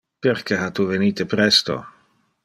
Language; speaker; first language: Interlingua; non-native, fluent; Dutch